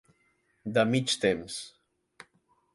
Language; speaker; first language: Catalan; native; Catalan